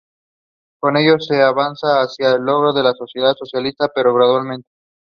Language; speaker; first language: English; non-native, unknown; Spanish